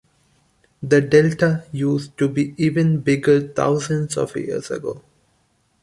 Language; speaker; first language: English; non-native, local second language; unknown